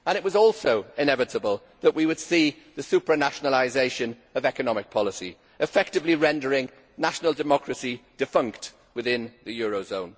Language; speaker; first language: English; native; English